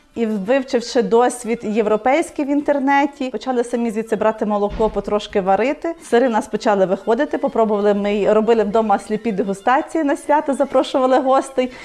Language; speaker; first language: Ukrainian; native; Ukrainian